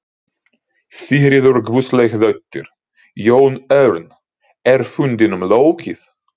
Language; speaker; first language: Icelandic; non-native, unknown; Ukrainian